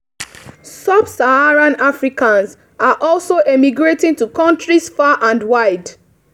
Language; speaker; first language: English; non-native, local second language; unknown